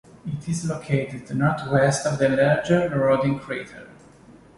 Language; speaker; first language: English; non-native, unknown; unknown